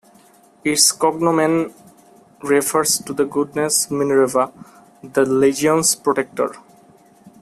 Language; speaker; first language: English; non-native, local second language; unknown